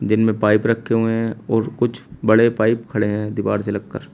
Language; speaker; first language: Hindi; native; Hindi